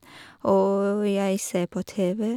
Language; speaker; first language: Norwegian; non-native, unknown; Persian